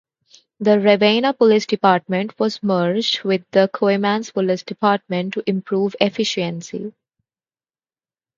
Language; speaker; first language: English; non-native, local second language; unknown